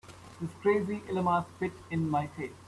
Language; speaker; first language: English; non-native, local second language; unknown